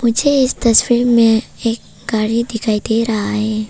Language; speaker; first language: Hindi; non-native, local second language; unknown